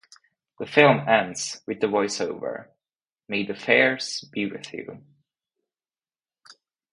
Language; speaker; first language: English; non-native, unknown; Czech